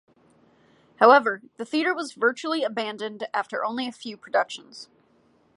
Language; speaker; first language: English; native; English